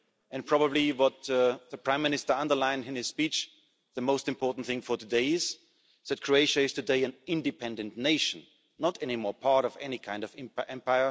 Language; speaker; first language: English; non-native, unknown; German